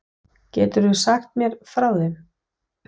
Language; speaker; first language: Icelandic; non-native, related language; Danish